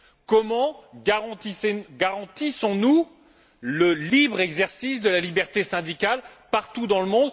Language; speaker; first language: French; native; French